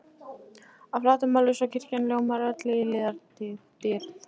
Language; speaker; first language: Icelandic; non-native, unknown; Polish